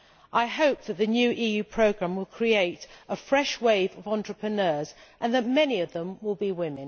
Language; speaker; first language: English; native; English